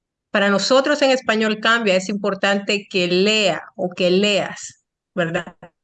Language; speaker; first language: Spanish; native; Spanish